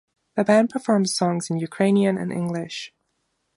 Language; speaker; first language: English; non-native, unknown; German